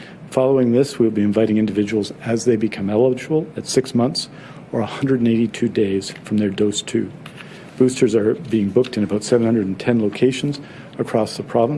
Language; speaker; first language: English; native; English